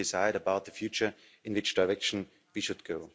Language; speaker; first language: English; non-native, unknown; German